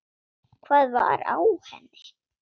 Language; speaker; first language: Icelandic; non-native, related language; Swedish